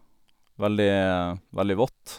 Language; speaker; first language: Norwegian; native; Norwegian